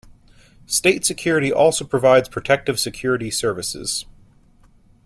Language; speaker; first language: English; native; English